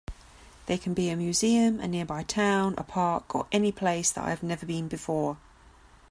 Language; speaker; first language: English; native; English